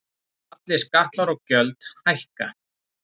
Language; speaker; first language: Icelandic; native; Icelandic